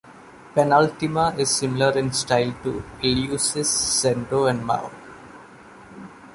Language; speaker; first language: English; non-native, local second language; Malayalam